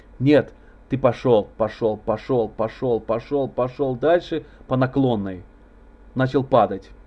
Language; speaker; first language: Russian; non-native, local second language; Azerbaijani